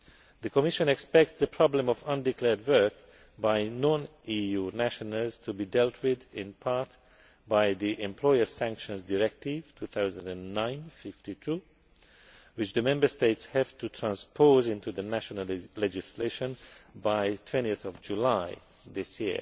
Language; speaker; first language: English; non-native, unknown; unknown